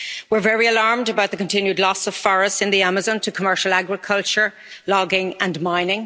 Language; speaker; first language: English; native; English